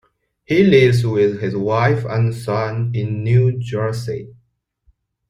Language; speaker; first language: English; non-native, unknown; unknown